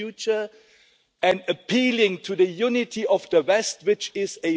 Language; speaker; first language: English; non-native, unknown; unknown